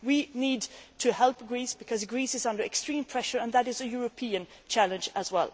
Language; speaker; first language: English; non-native, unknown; Swedish